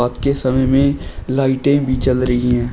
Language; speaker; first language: Hindi; native; Hindi